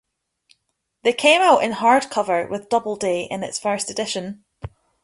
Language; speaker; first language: English; native; English